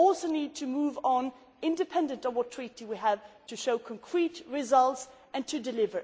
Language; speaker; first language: English; non-native, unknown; Swedish